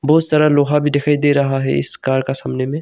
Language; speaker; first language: Hindi; non-native, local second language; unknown